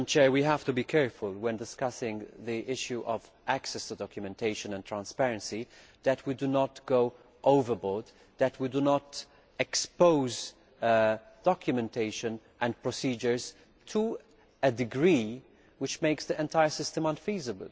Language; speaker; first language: English; non-native, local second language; Maltese